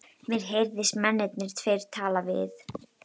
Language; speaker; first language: Icelandic; native; Icelandic